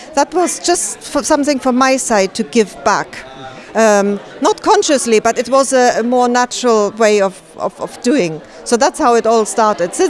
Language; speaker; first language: English; non-native, fluent; German